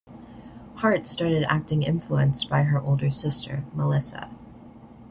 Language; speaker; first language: English; native; English